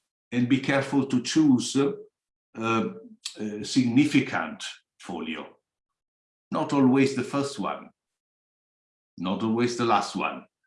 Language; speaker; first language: English; non-native, fluent; Italian